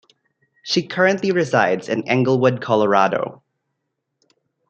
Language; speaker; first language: English; non-native, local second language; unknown